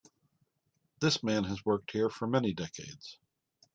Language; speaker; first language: English; native; English